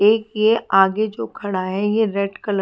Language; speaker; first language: Hindi; native; Hindi